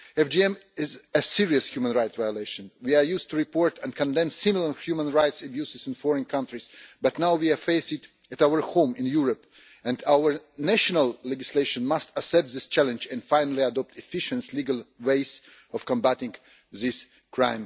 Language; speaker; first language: English; non-native, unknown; Russian